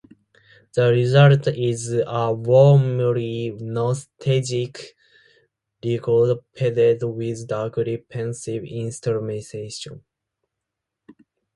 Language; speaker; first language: English; non-native, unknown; Japanese